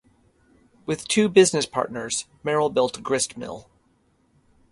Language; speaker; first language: English; native; English